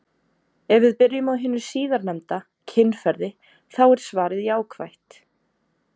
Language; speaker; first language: Icelandic; native; Icelandic